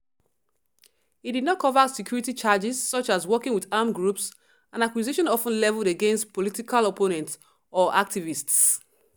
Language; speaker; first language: English; non-native, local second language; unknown